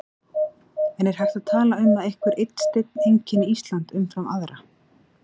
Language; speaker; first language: Icelandic; native; Icelandic